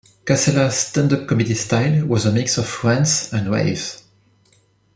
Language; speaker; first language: English; non-native, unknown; French